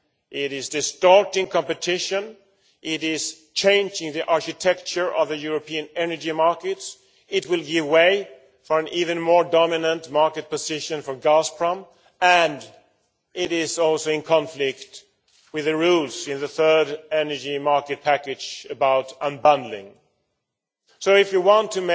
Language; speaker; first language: English; non-native, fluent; Swedish